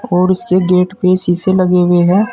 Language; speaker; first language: Hindi; native; Hindi